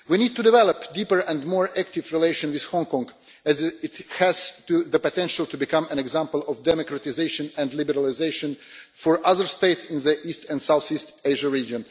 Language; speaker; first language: English; non-native, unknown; Russian